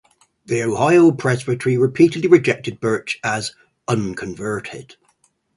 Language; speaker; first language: English; native; English